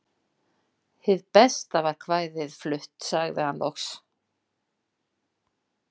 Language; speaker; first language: Icelandic; non-native, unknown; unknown